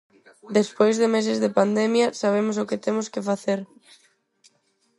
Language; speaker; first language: Galician; non-native, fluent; Spanish